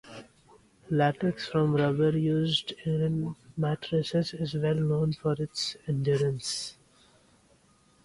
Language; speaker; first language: English; non-native, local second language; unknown